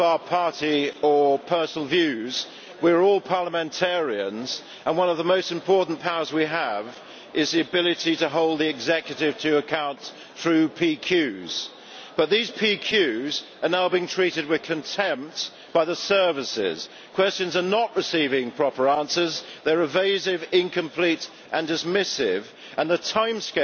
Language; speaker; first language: English; native; English